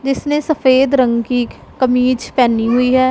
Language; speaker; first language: Hindi; non-native, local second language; Punjabi